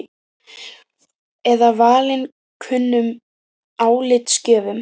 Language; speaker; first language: Icelandic; native; Icelandic